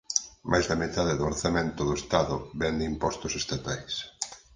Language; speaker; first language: Galician; native; Galician